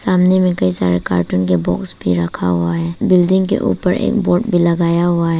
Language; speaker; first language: Hindi; non-native, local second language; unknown